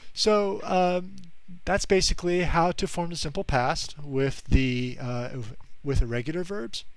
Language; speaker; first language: English; native; English